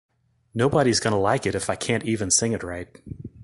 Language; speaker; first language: English; native; English